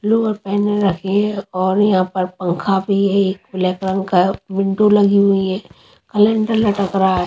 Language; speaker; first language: Hindi; native; Hindi